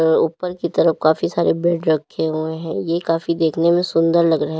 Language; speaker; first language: Hindi; native; Hindi